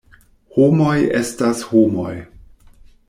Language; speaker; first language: Esperanto; non-native, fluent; German